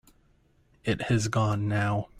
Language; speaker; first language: English; native; English